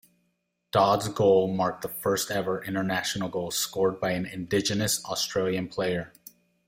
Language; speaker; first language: English; non-native, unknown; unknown